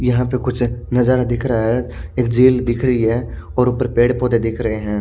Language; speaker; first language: Hindi; native; Hindi